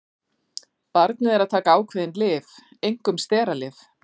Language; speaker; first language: Icelandic; native; Icelandic